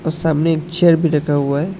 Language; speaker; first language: Hindi; non-native, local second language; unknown